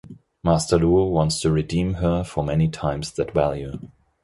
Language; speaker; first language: English; non-native, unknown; German